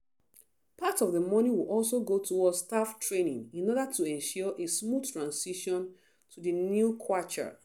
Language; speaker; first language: English; non-native, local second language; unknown